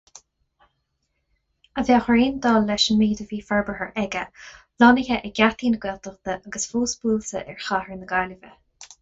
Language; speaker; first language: Irish; non-native, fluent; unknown